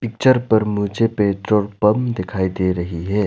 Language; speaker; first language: Hindi; non-native, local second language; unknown